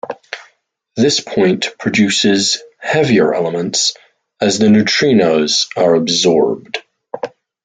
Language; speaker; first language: English; native; English